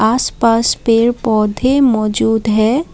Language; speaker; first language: Hindi; non-native, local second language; Assamese